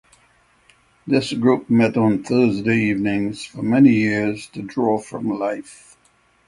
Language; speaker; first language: English; native; English